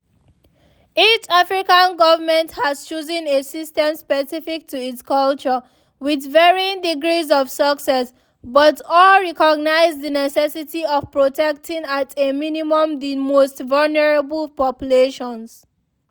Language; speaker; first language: English; non-native, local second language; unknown